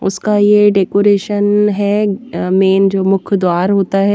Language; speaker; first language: Hindi; native; Hindi